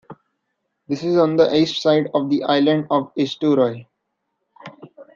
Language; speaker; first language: English; non-native, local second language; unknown